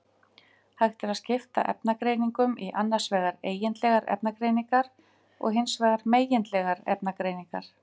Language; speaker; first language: Icelandic; native; Icelandic